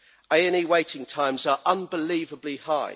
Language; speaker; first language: English; native; English